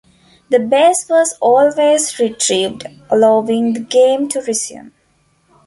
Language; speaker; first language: English; non-native, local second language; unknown